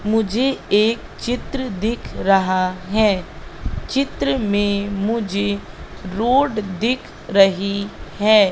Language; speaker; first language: Hindi; native; Hindi